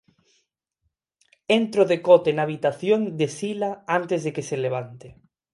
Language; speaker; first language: Galician; non-native, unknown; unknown